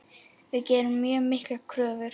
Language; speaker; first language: Icelandic; native; Icelandic